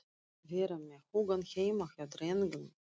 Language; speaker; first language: Icelandic; non-native, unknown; Russian